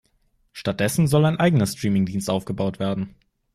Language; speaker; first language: German; native; German